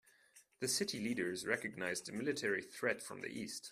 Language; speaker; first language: English; non-native, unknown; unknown